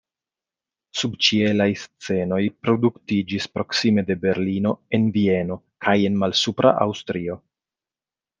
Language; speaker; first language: Esperanto; non-native, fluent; Italian